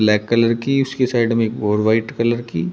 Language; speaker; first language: Hindi; native; Hindi